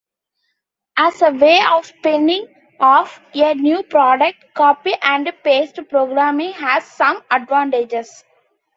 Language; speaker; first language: English; non-native, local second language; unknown